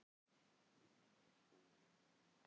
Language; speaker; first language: Icelandic; non-native, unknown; Filipino